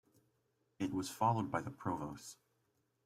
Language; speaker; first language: English; native; English